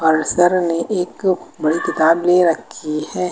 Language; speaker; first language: Hindi; native; Hindi